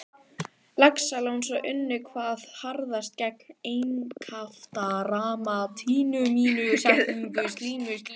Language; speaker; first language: Icelandic; native; Icelandic